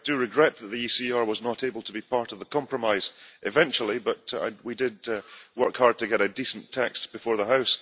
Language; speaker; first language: English; early bilingual, heritage; English